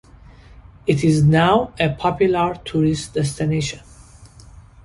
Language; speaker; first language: English; non-native, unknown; Persian